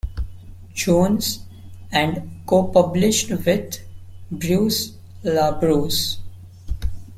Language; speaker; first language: English; non-native, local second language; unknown